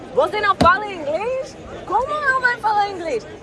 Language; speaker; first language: Portuguese; non-native, fluent; English